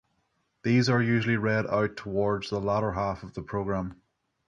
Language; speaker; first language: English; native; English